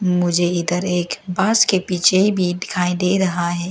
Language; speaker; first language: Hindi; non-native, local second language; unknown